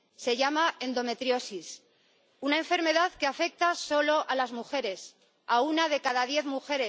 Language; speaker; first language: Spanish; native; Spanish